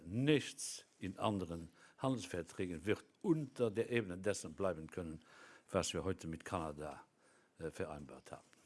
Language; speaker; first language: German; non-native, local second language; Luxembourgish